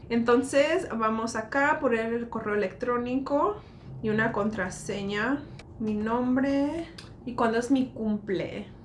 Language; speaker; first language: Spanish; early bilingual, heritage; Spanish